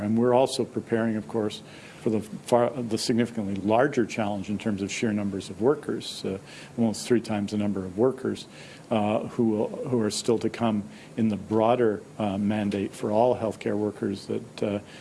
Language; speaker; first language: English; native; English